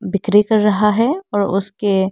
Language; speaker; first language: Hindi; non-native, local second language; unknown